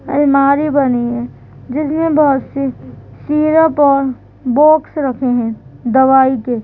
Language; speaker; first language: Hindi; native; Hindi